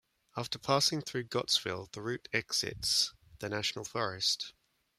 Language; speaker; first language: English; native; English